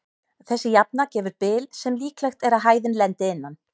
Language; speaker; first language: Icelandic; native; Icelandic